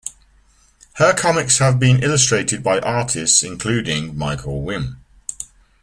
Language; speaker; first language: English; native; English